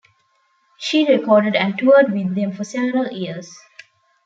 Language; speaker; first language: English; non-native, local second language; Tamil